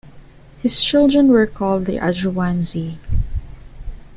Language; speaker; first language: English; non-native, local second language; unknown